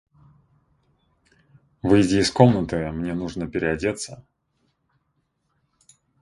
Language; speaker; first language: Russian; native; Russian